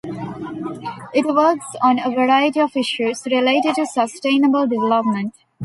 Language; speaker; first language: English; non-native, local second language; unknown